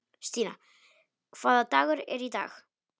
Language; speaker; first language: Icelandic; non-native, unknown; Polish